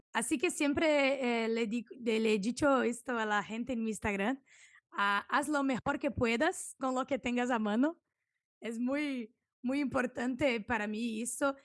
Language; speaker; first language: Spanish; non-native, related language; Portuguese